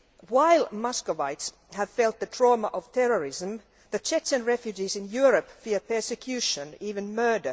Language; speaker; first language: English; non-native, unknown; Finnish